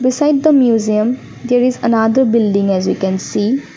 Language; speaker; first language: English; non-native, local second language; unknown